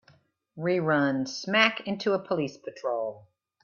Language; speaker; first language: English; native; English